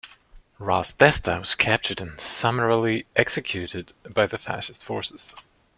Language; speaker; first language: English; non-native, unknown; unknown